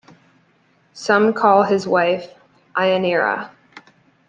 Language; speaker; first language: English; native; English